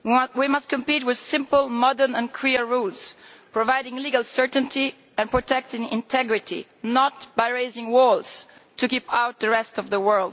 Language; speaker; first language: English; non-native, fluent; Italian